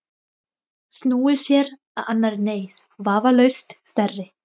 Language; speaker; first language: Icelandic; non-native, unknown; Thai